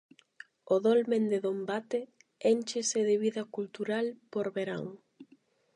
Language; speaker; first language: Galician; non-native, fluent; Spanish